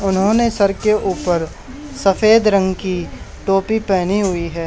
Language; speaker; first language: Hindi; native; Hindi